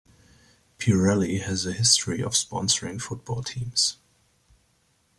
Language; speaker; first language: English; native; English